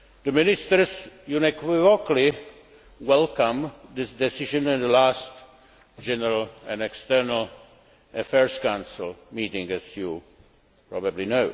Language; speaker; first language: English; non-native, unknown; Czech